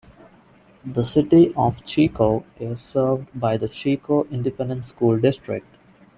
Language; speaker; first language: English; non-native, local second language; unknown